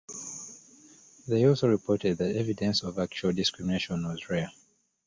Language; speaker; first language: English; native; English